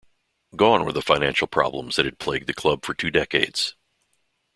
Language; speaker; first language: English; native; English